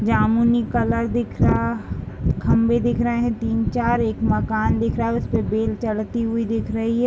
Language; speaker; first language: Hindi; native; Hindi